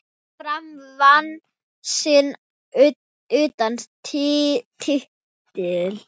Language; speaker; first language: Icelandic; non-native, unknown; Thai